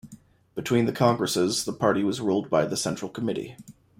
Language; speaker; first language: English; native; English